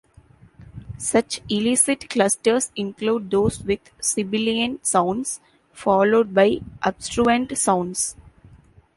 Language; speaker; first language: English; non-native, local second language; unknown